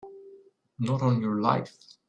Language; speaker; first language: English; native; English